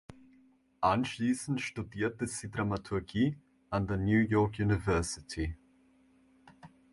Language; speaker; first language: German; non-native, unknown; Catalan